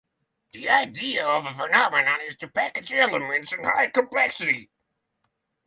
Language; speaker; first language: English; non-native, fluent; Norwegian